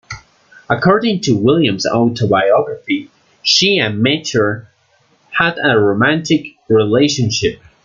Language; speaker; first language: English; non-native, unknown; Spanish